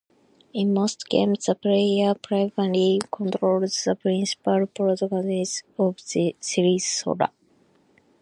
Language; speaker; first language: English; non-native, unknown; Japanese